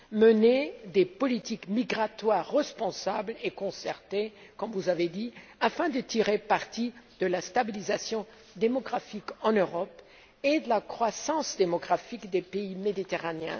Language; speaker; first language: French; non-native, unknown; German